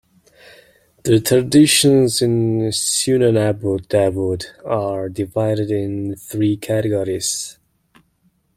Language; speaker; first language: English; non-native, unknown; Mongolian